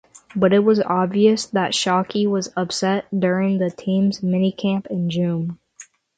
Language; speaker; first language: English; native; English